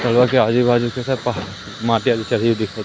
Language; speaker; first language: Hindi; native; Hindi